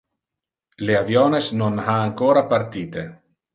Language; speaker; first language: Interlingua; non-native, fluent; Italian